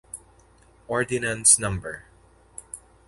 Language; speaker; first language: English; non-native, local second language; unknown